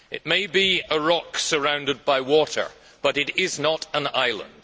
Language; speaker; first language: English; native; English